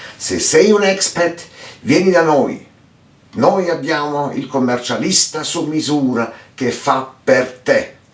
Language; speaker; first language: Italian; early bilingual, heritage; Italian